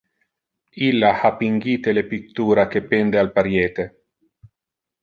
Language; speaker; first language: Interlingua; non-native, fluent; Italian